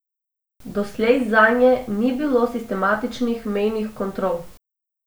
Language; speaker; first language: Slovenian; non-native, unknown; Macedonian